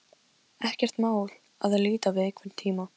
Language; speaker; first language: Icelandic; non-native, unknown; Polish